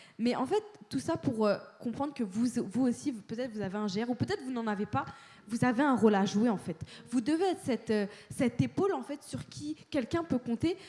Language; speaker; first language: French; native; French